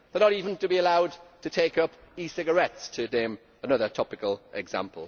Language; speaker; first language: English; native; English